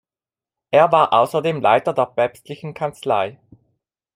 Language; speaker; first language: German; non-native, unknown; Italian